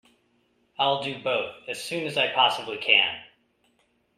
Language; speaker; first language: English; native; English